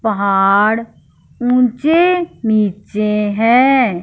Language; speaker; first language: Hindi; non-native, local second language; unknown